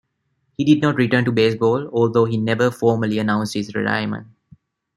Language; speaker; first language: English; non-native, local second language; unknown